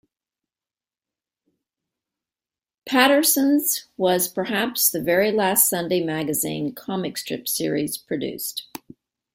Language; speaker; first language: English; native; English